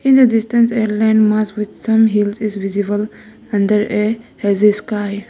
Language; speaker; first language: English; non-native, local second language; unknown